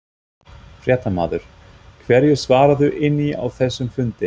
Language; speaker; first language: Icelandic; non-native, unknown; German